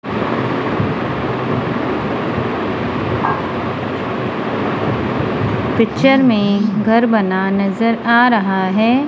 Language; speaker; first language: Hindi; non-native, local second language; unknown